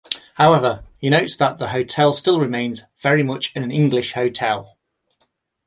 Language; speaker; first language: English; native; English